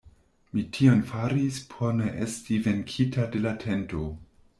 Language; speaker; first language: Esperanto; non-native, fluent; German